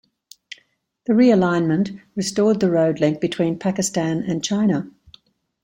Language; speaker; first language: English; native; English